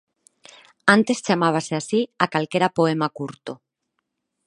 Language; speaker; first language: Galician; non-native, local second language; Spanish